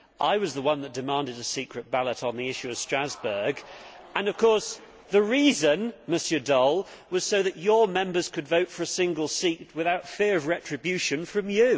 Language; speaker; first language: English; native; English